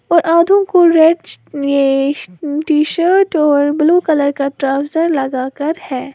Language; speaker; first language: Hindi; native; Hindi